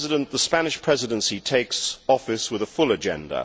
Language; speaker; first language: English; native; English